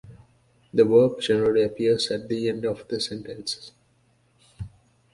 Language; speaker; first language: English; native; English